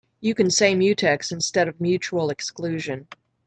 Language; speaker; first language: English; native; English